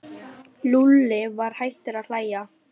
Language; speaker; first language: Icelandic; non-native, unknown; Lithuanian